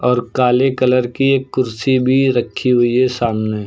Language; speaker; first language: Hindi; native; Hindi